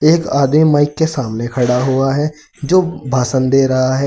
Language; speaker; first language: Hindi; native; Hindi